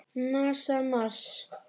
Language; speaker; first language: Icelandic; native; Icelandic